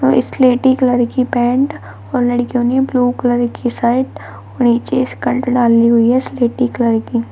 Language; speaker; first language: Hindi; native; Hindi